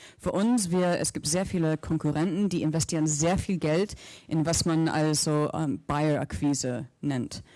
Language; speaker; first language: German; non-native, fluent; English